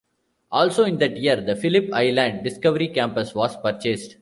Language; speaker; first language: English; non-native, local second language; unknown